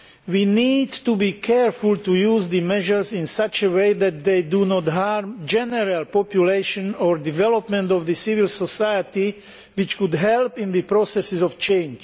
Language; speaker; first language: English; non-native, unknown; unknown